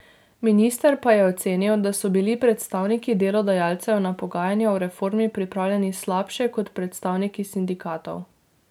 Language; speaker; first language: Slovenian; native; Slovenian